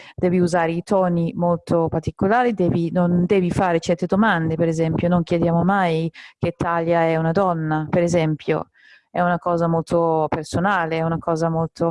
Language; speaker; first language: Italian; non-native, fluent; English